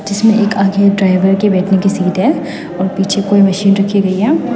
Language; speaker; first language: Hindi; non-native, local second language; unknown